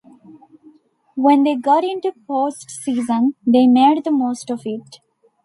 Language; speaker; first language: English; non-native, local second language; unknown